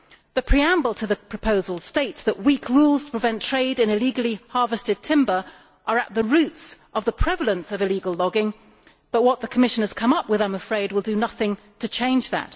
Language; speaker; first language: English; native; English